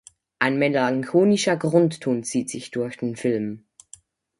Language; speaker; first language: German; native; German